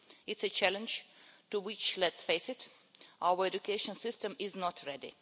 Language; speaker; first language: English; non-native, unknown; Russian